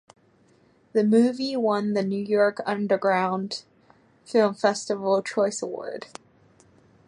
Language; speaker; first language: English; native; English